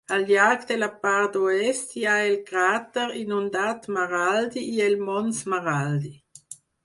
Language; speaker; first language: Catalan; non-native, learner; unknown